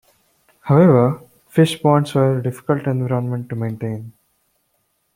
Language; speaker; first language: English; non-native, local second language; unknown